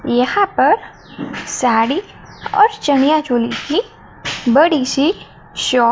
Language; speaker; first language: Hindi; non-native, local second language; Gujarati